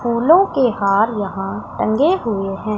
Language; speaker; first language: Hindi; non-native, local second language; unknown